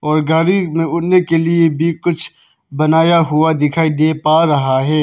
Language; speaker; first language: Hindi; non-native, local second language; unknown